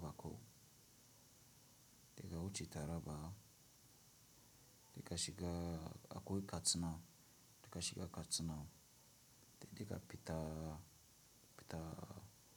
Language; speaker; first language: Hausa; non-native, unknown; Tiv